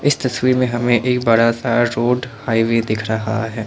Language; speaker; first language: Hindi; non-native, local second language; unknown